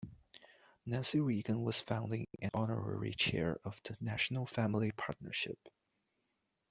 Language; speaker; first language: English; non-native, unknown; Chinese